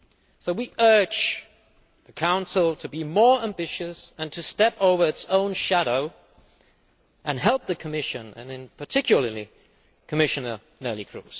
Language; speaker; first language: English; non-native, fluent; Danish